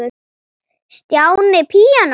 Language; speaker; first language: Icelandic; native; Icelandic